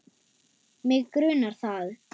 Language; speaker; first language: Icelandic; non-native, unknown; German